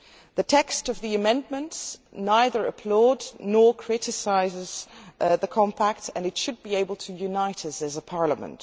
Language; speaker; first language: English; non-native, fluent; Dutch